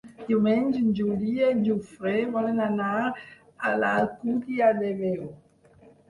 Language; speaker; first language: Catalan; non-native, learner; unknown